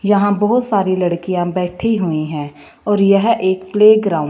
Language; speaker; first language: Hindi; non-native, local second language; Punjabi